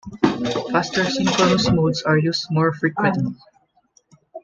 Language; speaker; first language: English; non-native, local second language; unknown